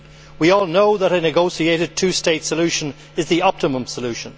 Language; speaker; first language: English; native; English